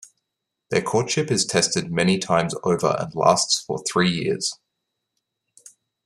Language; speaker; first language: English; native; English